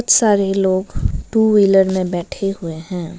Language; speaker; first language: Hindi; non-native, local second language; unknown